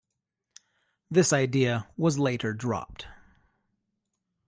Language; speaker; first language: English; native; English